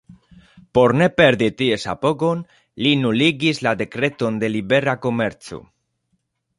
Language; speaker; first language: Esperanto; non-native, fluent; Spanish